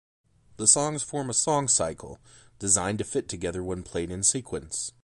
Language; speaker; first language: English; native; English